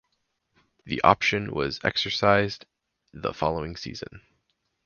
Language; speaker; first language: English; native; English